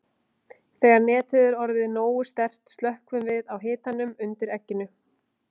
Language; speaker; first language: Icelandic; native; Icelandic